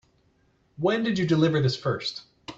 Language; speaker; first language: English; native; English